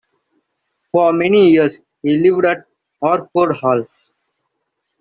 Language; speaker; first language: English; non-native, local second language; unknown